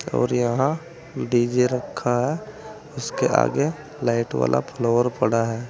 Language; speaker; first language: Hindi; native; Hindi